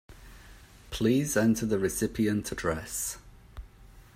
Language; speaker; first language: English; native; English